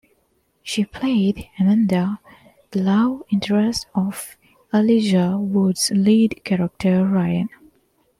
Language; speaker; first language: English; non-native, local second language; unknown